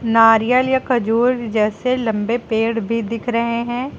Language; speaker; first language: Hindi; native; Hindi